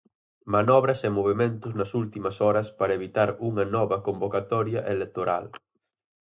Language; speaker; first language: Galician; native; Galician